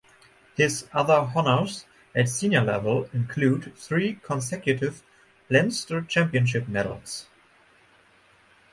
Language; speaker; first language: English; non-native, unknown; German